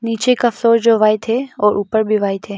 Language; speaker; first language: Hindi; non-native, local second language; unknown